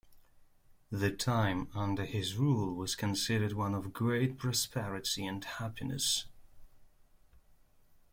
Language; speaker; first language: English; non-native, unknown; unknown